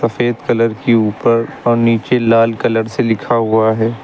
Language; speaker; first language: Hindi; native; Hindi